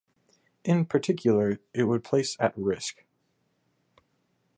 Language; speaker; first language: English; native; English